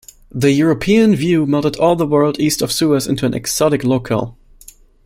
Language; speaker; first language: English; non-native, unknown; German